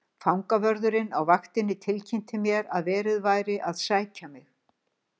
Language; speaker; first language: Icelandic; native; Icelandic